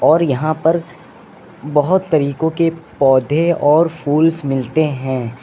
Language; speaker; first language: Hindi; native; Hindi